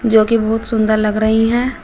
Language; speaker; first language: Hindi; native; Hindi